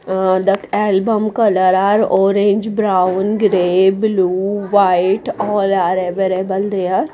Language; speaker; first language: English; non-native, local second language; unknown